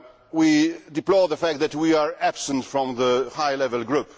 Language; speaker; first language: English; non-native, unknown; Polish